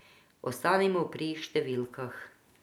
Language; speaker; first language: Slovenian; non-native, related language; Croatian